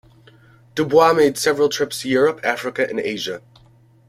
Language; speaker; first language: English; native; English